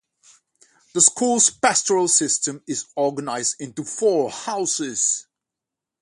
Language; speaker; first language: English; non-native, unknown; Dutch